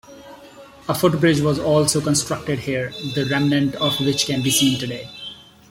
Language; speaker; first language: English; non-native, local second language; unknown